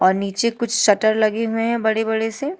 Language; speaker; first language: Hindi; native; Hindi